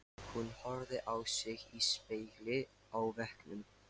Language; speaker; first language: Icelandic; non-native, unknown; Lithuanian